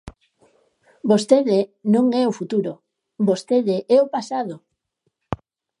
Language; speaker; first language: Galician; native; Galician